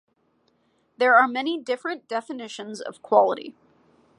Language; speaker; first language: English; native; English